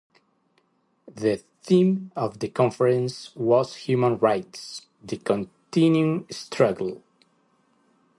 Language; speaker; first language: English; native; English